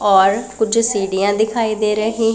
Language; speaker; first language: Hindi; non-native, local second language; Punjabi